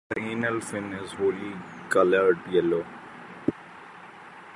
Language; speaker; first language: English; non-native, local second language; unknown